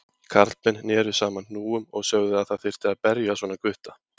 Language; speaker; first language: Icelandic; native; Icelandic